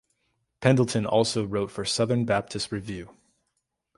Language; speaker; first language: English; native; English